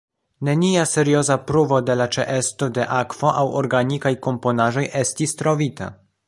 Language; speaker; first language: Esperanto; non-native, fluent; Polish